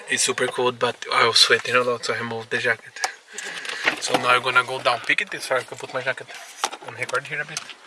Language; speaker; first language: English; non-native, learner; Portuguese